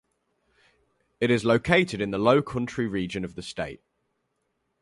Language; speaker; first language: English; native; English